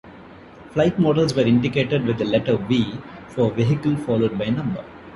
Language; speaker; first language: English; non-native, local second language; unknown